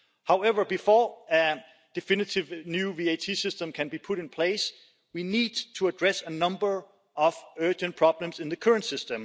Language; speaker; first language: English; non-native, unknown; Danish